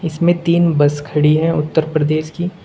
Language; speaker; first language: Hindi; native; Hindi